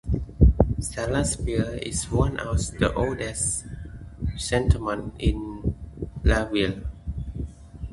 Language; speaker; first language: English; native; English